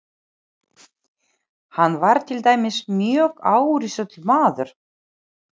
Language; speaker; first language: Icelandic; non-native, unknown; Ukrainian